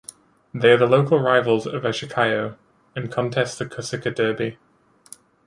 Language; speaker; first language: English; native; English